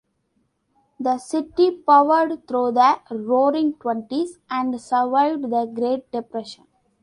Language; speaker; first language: English; non-native, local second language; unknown